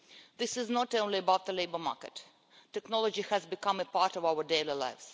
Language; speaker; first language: English; non-native, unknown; Russian